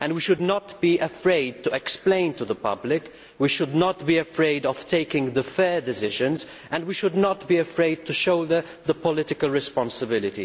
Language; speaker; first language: English; non-native, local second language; Maltese